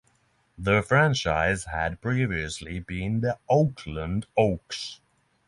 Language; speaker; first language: English; non-native, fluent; Norwegian